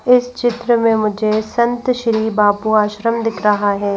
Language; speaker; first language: Hindi; native; Hindi